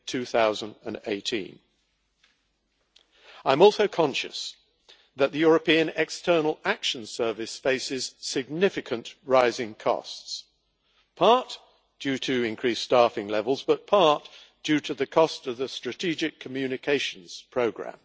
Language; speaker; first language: English; native; English